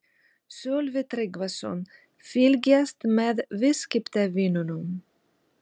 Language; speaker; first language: Icelandic; non-native, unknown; Russian